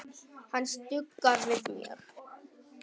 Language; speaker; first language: Icelandic; non-native, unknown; Vietnamese